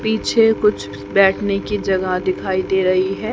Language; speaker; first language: Hindi; native; Hindi